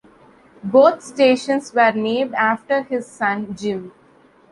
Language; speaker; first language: English; non-native, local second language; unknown